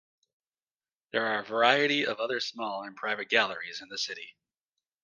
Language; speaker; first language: English; native; English